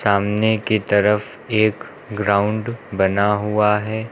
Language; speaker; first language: Hindi; native; Hindi